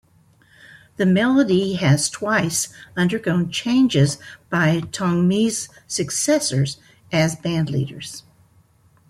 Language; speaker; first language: English; native; English